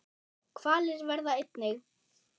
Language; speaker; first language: Icelandic; non-native, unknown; German